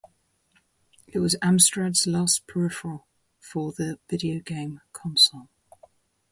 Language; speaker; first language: English; native; English